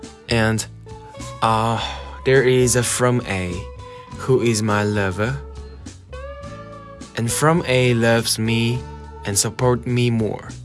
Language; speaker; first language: English; non-native, learner; Korean